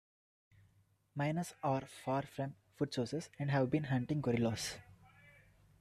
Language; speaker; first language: English; non-native, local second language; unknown